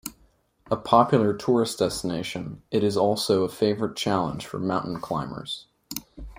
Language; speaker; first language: English; native; English